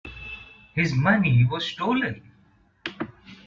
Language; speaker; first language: English; non-native, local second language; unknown